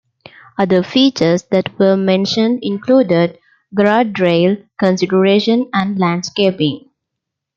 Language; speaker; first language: English; non-native, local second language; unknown